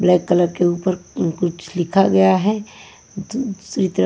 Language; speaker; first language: Hindi; non-native, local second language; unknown